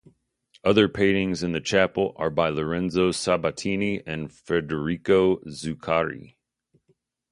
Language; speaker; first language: English; native; English